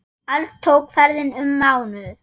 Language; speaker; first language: Icelandic; non-native, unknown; German